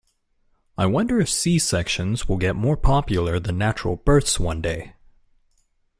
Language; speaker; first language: English; native; English